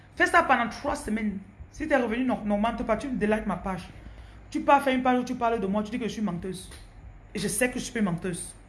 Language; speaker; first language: French; non-native, local second language; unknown